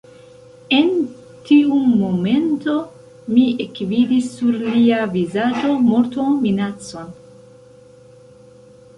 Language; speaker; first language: Esperanto; non-native, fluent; Central Kurdish